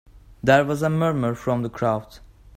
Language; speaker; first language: English; non-native, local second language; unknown